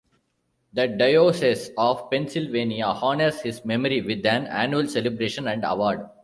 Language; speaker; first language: English; non-native, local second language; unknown